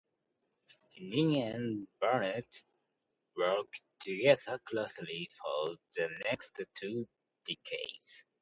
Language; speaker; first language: English; non-native, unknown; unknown